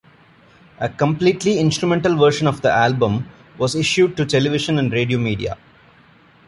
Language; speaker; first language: English; non-native, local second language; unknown